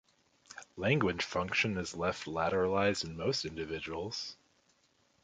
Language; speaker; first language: English; native; English